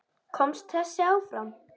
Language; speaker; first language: Icelandic; native; Icelandic